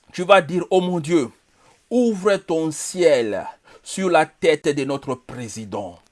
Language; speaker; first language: French; non-native, local second language; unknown